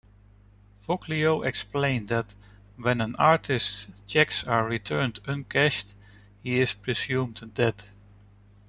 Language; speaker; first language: English; non-native, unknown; Dutch